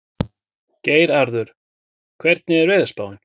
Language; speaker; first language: Icelandic; native; Icelandic